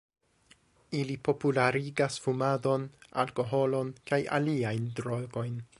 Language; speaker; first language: Esperanto; non-native, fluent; English